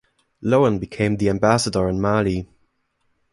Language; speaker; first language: English; non-native, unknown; German